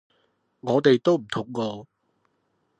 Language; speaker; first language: Cantonese; non-native, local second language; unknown